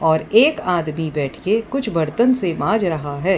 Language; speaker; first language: Hindi; non-native, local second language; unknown